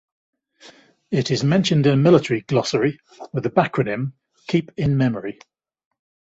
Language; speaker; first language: English; native; English